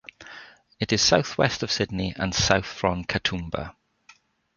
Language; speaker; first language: English; native; English